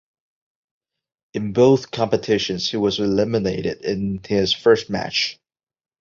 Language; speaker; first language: English; non-native, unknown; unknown